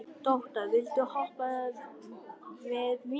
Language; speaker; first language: Icelandic; non-native, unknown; Vietnamese